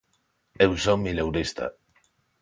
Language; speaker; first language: Galician; non-native, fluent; Spanish